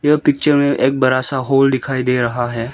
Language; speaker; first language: Hindi; early bilingual, other home language; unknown